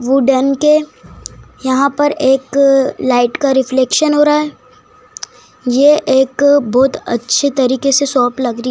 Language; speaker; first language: Hindi; native; Hindi